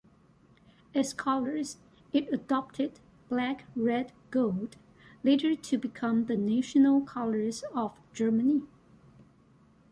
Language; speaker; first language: English; non-native, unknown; Chinese